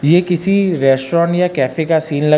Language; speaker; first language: Hindi; native; Hindi